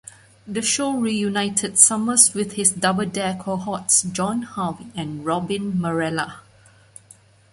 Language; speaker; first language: English; non-native, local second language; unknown